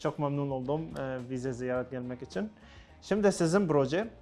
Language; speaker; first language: Turkish; non-native, learner; Arabic